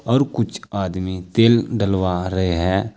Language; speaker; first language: Hindi; native; Hindi